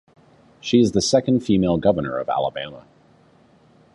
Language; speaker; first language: English; native; English